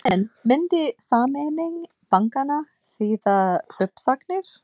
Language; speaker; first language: Icelandic; non-native, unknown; English